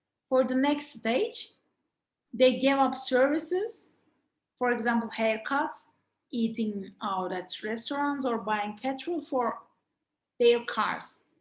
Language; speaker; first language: English; non-native, fluent; Turkish